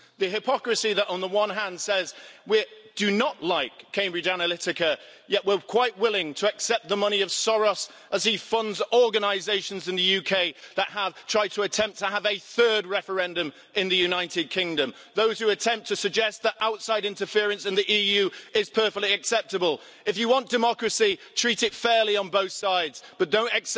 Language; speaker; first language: English; native; English